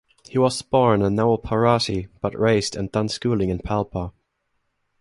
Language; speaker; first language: English; non-native, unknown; German